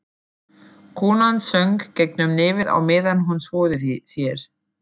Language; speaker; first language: Icelandic; non-native, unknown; German